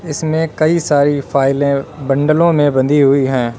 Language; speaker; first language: Hindi; native; Hindi